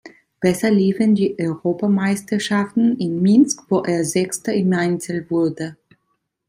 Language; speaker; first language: German; non-native, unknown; Italian